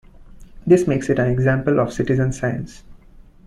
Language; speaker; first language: English; non-native, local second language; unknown